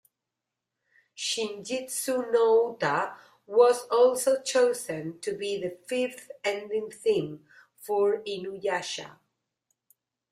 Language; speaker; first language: English; non-native, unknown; Spanish